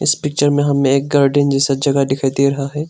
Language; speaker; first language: Hindi; non-native, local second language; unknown